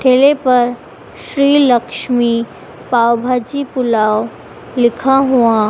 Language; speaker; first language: Hindi; native; Hindi